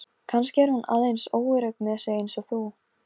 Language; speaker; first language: Icelandic; non-native, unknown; Polish